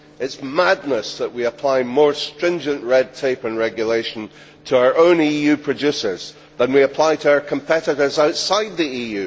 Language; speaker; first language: English; native; English